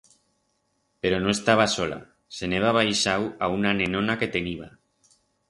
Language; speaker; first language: Aragonese; non-native, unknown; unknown